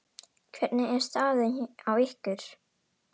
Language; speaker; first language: Icelandic; non-native, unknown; Indonesian